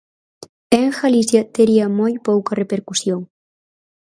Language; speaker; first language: Galician; native; Galician